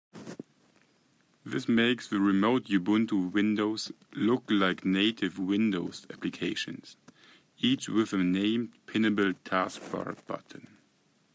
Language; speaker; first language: English; native; English